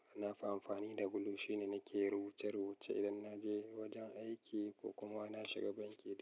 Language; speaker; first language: Hausa; native; Hausa